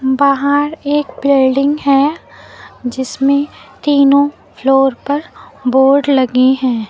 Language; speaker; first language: Hindi; native; Hindi